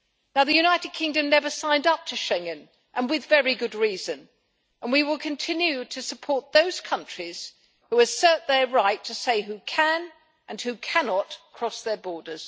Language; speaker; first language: English; native; English